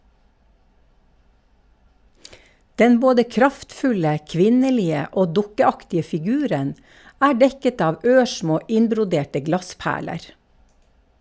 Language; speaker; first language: Norwegian; native; Norwegian